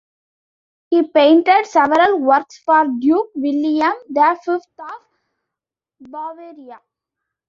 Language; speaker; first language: English; non-native, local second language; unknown